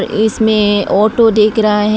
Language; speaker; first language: Hindi; non-native, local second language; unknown